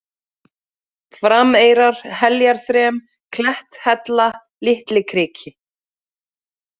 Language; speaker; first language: Icelandic; native; Icelandic